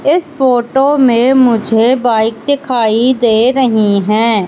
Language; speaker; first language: Hindi; native; Hindi